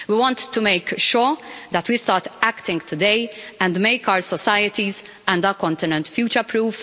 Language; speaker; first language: English; non-native, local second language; Maltese